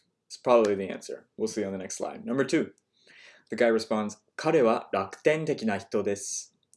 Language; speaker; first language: English; native; English